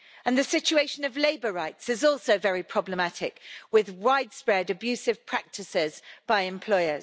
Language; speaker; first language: English; native; English